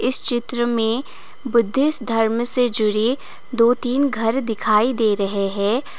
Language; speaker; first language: Hindi; non-native, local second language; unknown